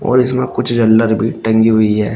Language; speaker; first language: Hindi; native; Hindi